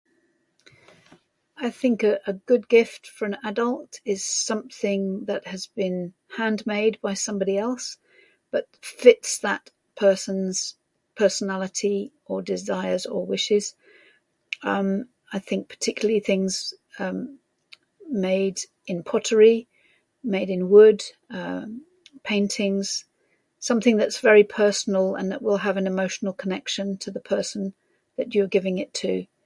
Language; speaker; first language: English; native; English